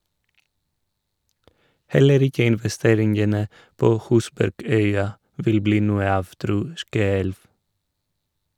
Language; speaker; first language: Norwegian; non-native, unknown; Greek